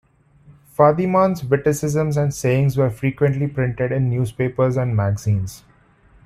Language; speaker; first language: English; non-native, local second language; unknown